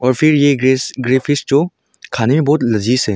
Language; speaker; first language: Hindi; non-native, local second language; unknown